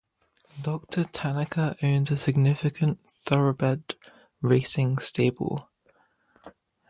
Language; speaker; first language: English; native; English